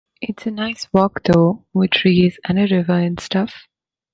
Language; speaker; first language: English; non-native, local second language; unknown